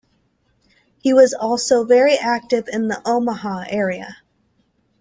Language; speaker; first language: English; native; English